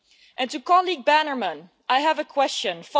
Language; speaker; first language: English; non-native, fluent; Dutch